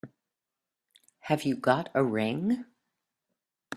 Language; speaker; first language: English; native; English